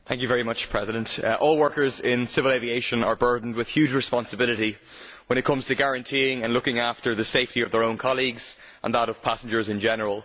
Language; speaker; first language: English; native; English